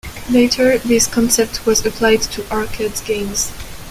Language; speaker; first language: English; non-native, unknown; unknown